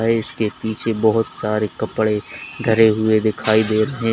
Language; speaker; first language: Hindi; native; Hindi